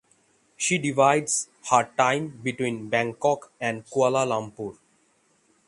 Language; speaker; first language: English; non-native, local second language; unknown